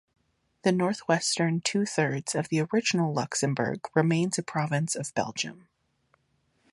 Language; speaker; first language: English; native; English